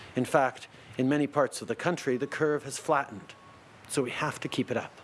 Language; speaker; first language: English; early bilingual, other home language; French